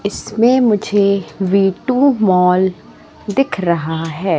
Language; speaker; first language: Hindi; native; Hindi